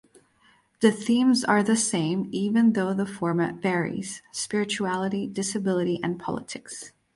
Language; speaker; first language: English; native; English